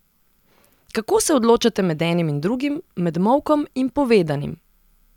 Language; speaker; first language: Slovenian; non-native, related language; Serbian